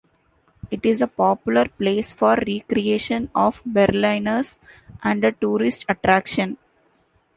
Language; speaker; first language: English; non-native, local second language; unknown